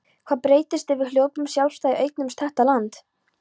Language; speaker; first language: Icelandic; non-native, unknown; Polish